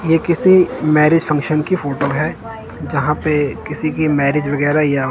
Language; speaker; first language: Hindi; non-native, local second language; Punjabi